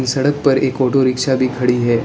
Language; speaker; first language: Hindi; non-native, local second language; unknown